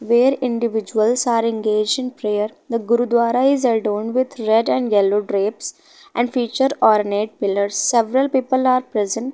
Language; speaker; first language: English; non-native, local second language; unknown